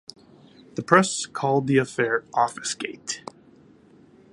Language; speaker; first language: English; native; English